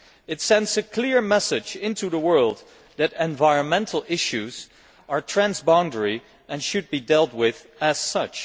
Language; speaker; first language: English; non-native, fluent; Dutch